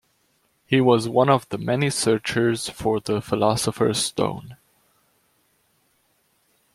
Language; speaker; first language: English; non-native, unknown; German